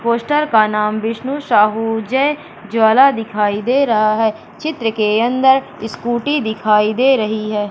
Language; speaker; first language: Hindi; native; Hindi